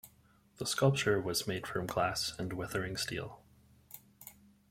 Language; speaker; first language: English; native; English